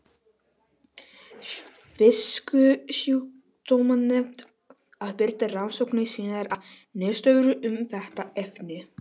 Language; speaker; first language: Icelandic; non-native, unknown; Polish